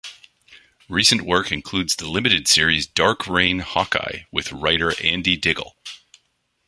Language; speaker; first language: English; non-native, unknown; French